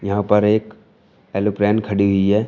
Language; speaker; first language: Hindi; native; Hindi